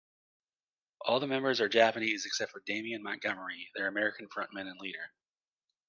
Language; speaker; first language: English; native; English